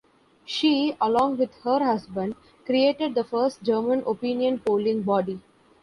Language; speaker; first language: English; non-native, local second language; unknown